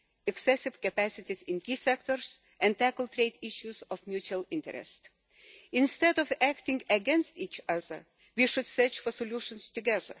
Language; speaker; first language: English; non-native, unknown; Lithuanian